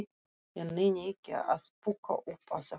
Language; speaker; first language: Icelandic; non-native, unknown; Russian